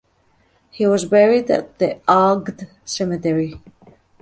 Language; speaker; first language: English; native; English